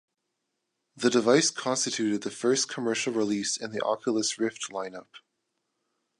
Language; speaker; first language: English; non-native, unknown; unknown